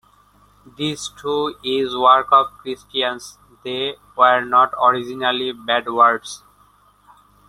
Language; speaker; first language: English; non-native, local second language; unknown